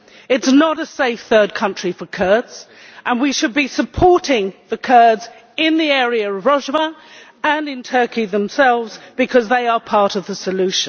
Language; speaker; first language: English; native; English